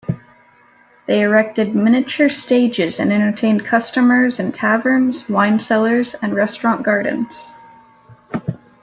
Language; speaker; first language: English; native; English